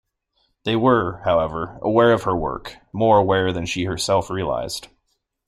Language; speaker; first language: English; native; English